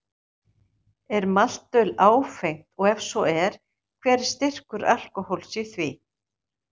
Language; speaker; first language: Icelandic; native; Icelandic